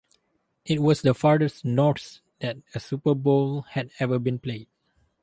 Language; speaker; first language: English; non-native, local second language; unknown